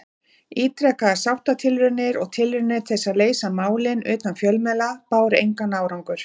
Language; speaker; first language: Icelandic; native; Icelandic